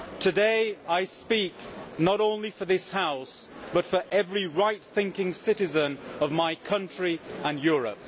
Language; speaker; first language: English; native; English